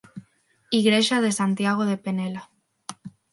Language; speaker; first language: Galician; non-native, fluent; Spanish